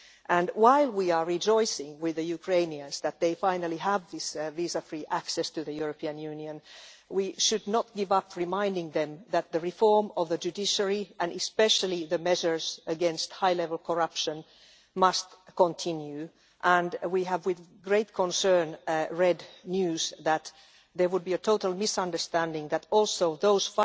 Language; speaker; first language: English; non-native, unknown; Finnish